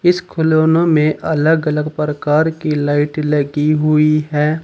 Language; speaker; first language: Hindi; native; Hindi